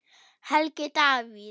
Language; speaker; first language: Icelandic; non-native, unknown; German